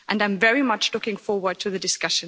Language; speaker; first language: English; non-native, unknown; German